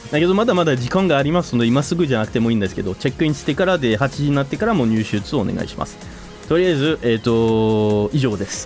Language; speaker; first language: Japanese; non-native, fluent; French